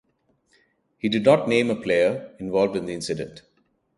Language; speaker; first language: English; non-native, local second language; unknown